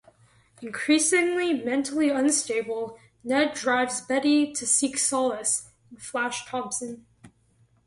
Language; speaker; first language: English; native; English